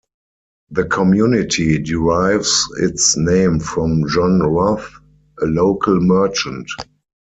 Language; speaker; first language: English; non-native, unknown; German